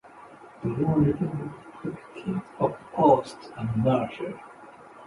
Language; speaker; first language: English; non-native, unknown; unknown